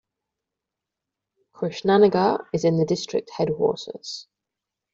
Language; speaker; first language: English; non-native, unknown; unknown